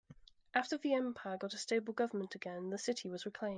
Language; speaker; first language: English; native; English